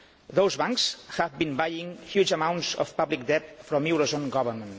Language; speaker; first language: English; non-native, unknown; Catalan